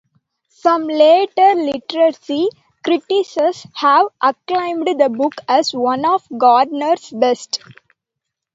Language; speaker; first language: English; non-native, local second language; Tamil